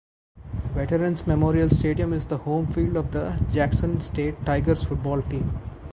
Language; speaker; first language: English; non-native, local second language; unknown